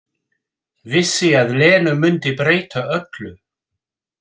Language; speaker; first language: Icelandic; non-native, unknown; English